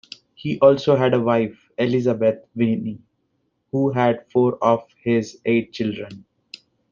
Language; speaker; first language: English; non-native, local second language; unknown